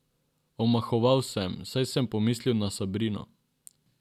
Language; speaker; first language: Slovenian; non-native, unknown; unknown